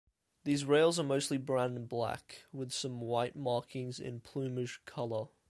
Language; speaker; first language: English; native; English